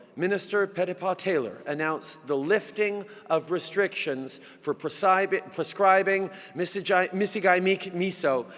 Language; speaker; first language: English; native; English